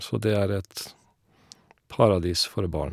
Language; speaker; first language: Norwegian; non-native, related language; Faroese